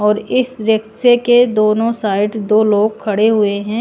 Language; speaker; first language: Hindi; non-native, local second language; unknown